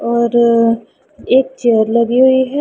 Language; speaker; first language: Hindi; non-native, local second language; Punjabi